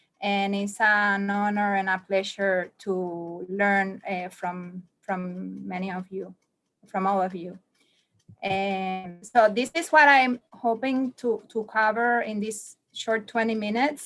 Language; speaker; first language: English; non-native, learner; Spanish